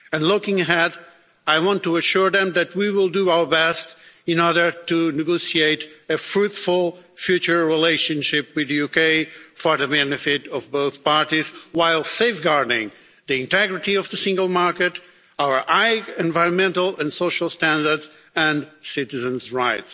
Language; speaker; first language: English; non-native, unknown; Portuguese